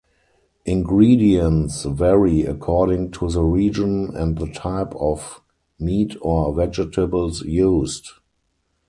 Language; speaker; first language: English; non-native, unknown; German